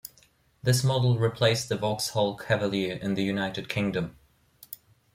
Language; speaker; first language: English; non-native, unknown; German